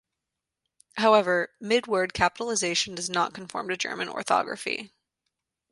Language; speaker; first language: English; native; English